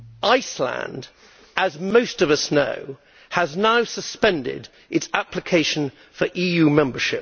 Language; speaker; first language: English; native; English